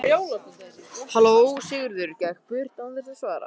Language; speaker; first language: Icelandic; non-native, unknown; Vietnamese